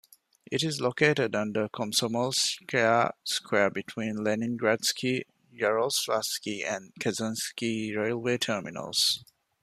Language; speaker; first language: English; non-native, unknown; Divehi